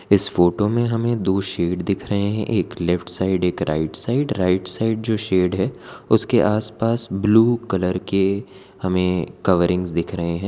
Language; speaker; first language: Hindi; non-native, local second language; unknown